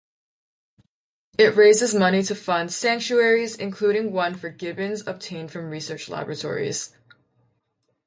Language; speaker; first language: English; native; English